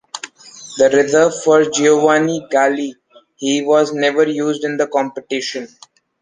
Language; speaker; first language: English; non-native, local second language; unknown